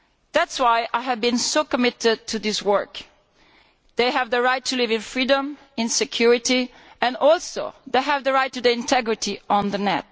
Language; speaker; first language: English; non-native, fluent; Italian